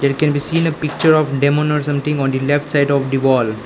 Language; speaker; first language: English; non-native, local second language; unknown